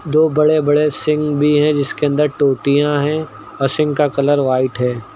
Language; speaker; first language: Hindi; native; Hindi